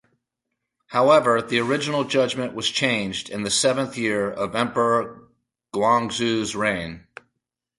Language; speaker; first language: English; native; English